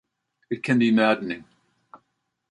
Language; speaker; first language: English; native; English